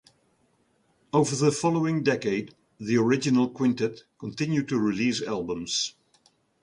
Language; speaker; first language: English; non-native, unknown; Dutch